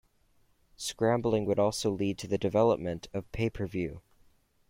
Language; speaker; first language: English; native; English